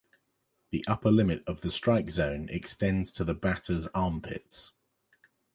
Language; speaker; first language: English; native; English